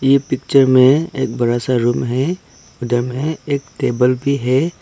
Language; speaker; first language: Hindi; non-native, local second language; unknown